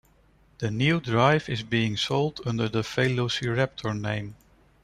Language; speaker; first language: English; non-native, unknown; Dutch